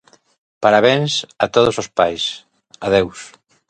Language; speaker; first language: Galician; native; Galician